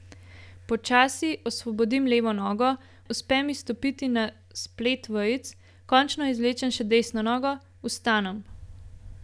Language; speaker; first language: Slovenian; native; Slovenian